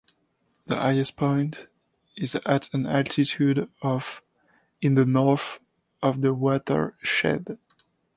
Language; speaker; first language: English; non-native, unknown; French